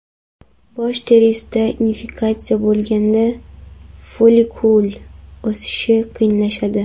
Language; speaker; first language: Uzbek; non-native, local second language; Kara-Kalpak